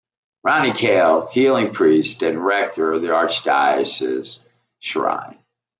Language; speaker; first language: English; native; English